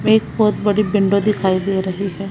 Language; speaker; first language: Hindi; non-native, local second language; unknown